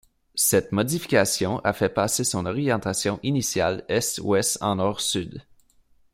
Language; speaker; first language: French; native; French